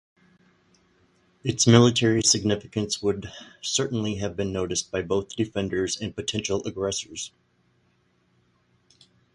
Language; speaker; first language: English; native; English